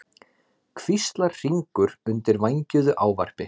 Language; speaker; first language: Icelandic; native; Icelandic